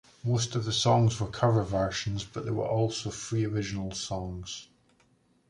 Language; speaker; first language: English; native; English